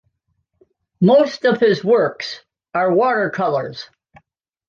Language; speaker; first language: English; native; English